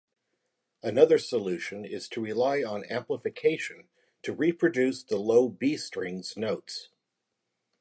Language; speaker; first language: English; native; English